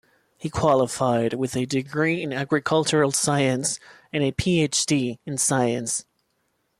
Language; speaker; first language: English; non-native, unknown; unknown